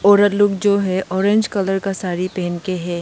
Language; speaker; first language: Hindi; early bilingual, other home language; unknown